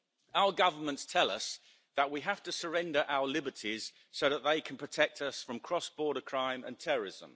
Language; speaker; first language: English; native; English